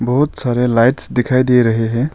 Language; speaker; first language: Hindi; non-native, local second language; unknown